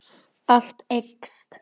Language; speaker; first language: Icelandic; native; Icelandic